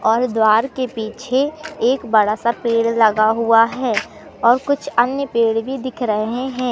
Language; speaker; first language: Hindi; native; Hindi